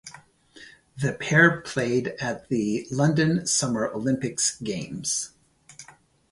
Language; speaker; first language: English; native; English